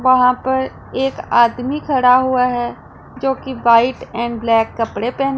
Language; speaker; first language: Hindi; non-native, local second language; Punjabi